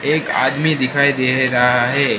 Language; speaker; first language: Hindi; non-native, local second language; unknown